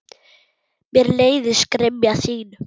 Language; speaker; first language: Icelandic; non-native, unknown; German